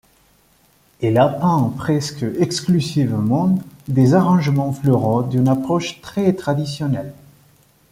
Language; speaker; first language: French; non-native, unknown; Spanish